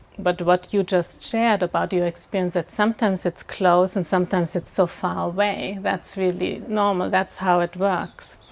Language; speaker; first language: English; non-native, fluent; German